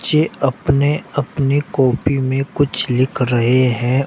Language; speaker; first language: Hindi; native; Hindi